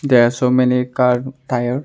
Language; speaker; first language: English; non-native, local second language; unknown